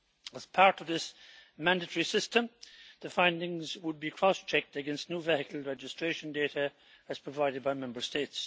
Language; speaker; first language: English; native; English